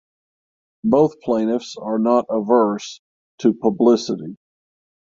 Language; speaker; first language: English; native; English